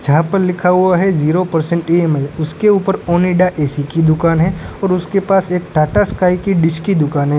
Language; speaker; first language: Hindi; non-native, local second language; Gujarati